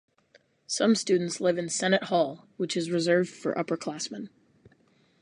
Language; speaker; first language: English; native; English